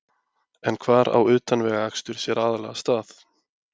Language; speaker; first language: Icelandic; native; Icelandic